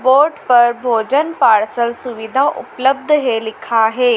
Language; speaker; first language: Hindi; native; Hindi